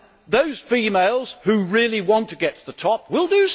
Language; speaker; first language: English; native; English